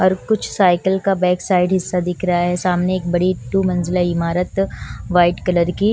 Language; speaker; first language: Hindi; non-native, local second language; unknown